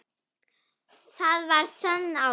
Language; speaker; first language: Icelandic; non-native, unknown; German